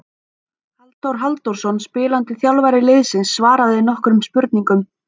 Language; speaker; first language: Icelandic; native; Icelandic